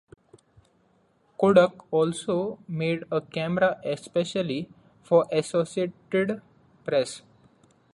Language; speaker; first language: English; non-native, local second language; Marathi